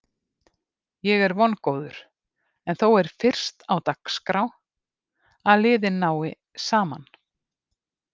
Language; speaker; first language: Icelandic; native; Icelandic